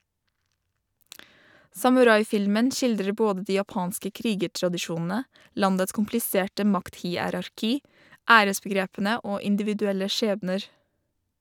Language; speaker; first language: Norwegian; native; Norwegian